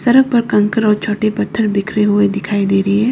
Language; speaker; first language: Hindi; non-native, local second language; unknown